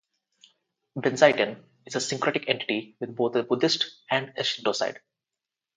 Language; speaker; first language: English; non-native, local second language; Telugu